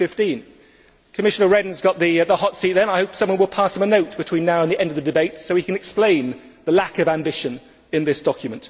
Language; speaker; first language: English; native; English